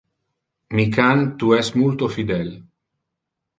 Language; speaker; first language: Interlingua; non-native, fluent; Italian